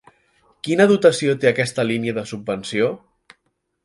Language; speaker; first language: Catalan; native; Catalan